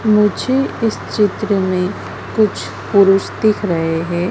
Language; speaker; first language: Hindi; native; Hindi